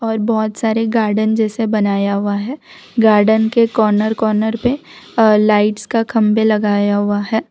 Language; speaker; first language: Hindi; non-native, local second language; Gujarati